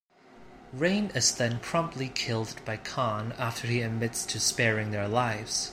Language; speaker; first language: English; non-native, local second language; Cantonese